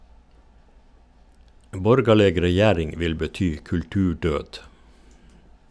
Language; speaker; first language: Norwegian; native; Norwegian